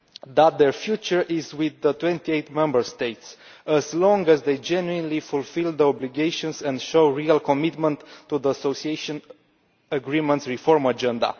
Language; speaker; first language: English; non-native, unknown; Romanian